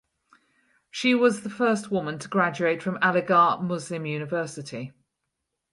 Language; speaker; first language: English; native; English